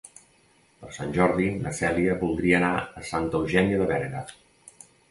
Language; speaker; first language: Catalan; native; Catalan